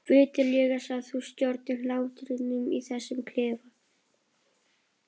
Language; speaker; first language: Icelandic; non-native, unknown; Polish